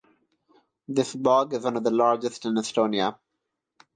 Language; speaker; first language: English; non-native, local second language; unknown